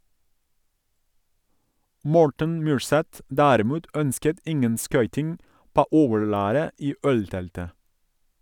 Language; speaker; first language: Norwegian; non-native, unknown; Turkish